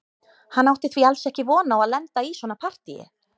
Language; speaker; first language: Icelandic; native; Icelandic